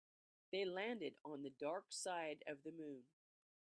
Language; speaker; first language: English; native; English